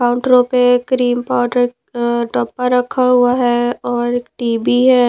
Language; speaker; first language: Hindi; non-native, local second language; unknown